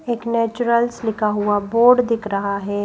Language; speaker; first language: Hindi; native; Hindi